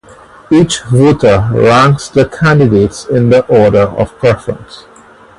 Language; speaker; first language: English; native; English